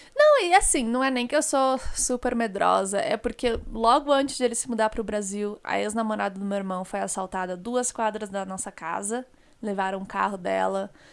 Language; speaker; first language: Portuguese; native; Portuguese